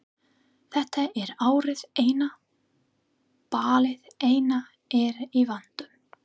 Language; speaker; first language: Icelandic; non-native, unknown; English